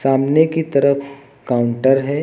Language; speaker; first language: Hindi; native; Hindi